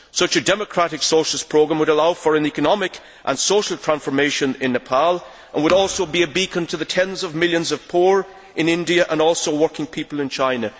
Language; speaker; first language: English; native; English